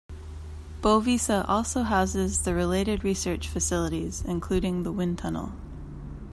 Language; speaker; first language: English; native; English